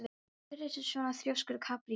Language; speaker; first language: Icelandic; non-native, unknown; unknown